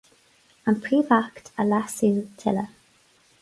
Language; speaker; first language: Irish; non-native, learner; English